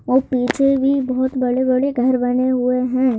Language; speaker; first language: Hindi; native; Hindi